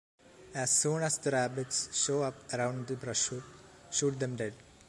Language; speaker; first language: English; non-native, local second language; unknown